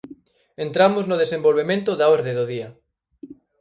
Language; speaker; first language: Galician; native; Galician